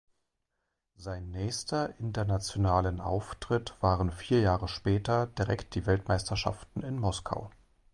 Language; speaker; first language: German; native; German